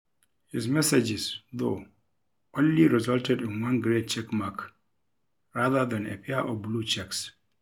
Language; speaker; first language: English; non-native, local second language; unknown